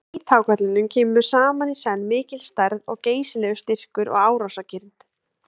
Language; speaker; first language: Icelandic; native; Icelandic